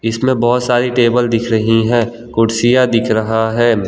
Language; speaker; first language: Hindi; non-native, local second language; Gujarati